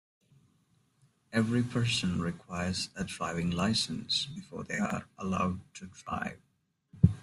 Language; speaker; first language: English; non-native, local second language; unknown